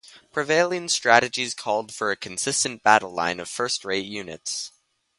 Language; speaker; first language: English; native; English